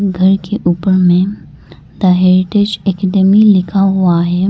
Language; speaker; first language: Hindi; non-native, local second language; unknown